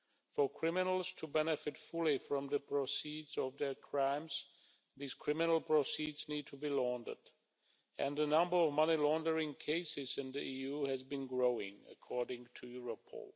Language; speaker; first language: English; non-native, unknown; Czech